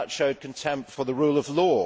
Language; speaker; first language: English; native; English